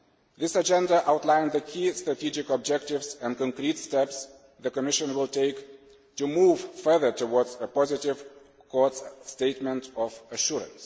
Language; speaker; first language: English; non-native, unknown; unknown